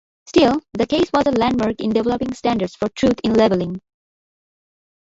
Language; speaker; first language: English; non-native, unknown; Bangla